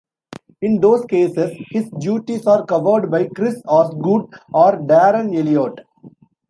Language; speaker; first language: English; non-native, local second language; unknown